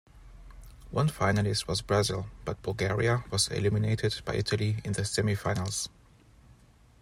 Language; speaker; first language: English; non-native, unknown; German